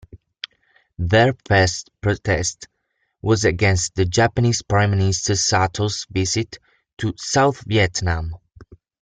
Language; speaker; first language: English; non-native, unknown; Italian